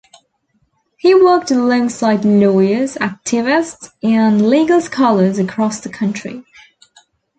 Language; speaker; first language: English; native; English